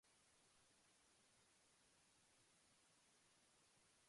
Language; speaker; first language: English; non-native, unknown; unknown